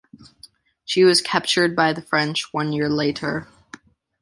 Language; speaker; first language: English; native; English